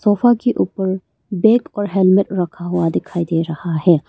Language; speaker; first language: Hindi; early bilingual, other home language; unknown